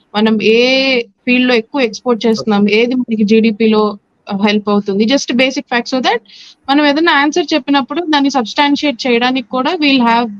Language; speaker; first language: Telugu; native; Telugu